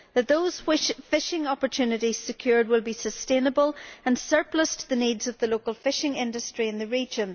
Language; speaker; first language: English; native; English